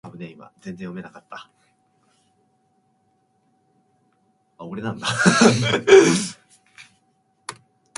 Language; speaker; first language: English; non-native, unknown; Japanese